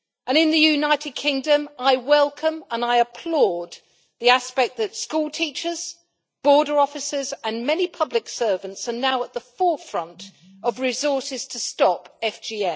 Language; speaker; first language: English; native; English